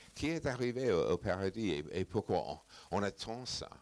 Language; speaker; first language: French; non-native, fluent; English